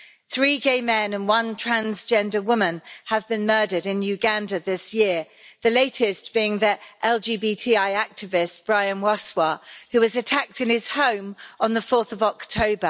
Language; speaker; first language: English; native; English